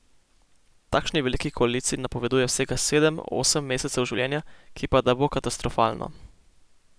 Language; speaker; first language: Slovenian; native; Slovenian